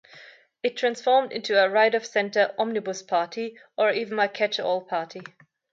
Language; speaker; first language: English; non-native, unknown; German